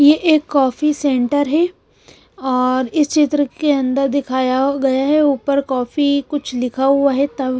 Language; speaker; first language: Hindi; non-native, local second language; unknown